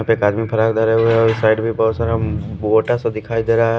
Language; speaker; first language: Hindi; non-native, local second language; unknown